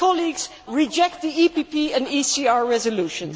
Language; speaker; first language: English; non-native, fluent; Dutch